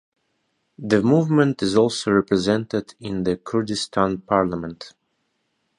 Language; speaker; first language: English; non-native, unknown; Russian